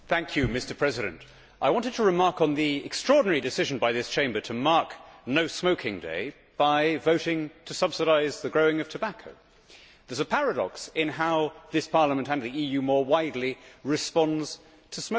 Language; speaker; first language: English; native; English